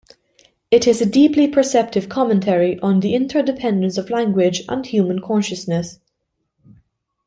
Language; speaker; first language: English; non-native, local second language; Maltese